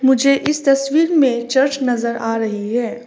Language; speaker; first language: Hindi; non-native, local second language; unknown